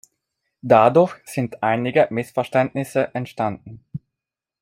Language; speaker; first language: German; non-native, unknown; Italian